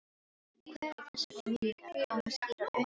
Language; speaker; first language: Icelandic; non-native, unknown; Filipino